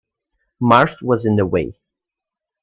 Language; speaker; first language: English; native; English